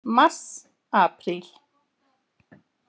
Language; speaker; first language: Icelandic; native; Icelandic